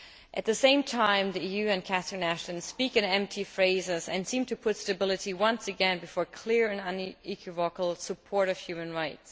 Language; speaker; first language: English; non-native, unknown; German